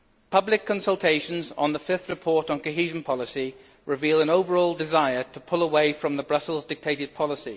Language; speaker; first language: English; native; English